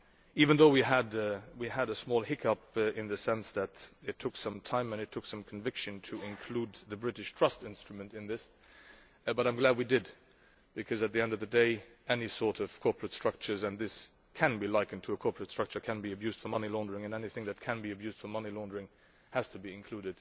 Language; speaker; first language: English; non-native, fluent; Luxembourgish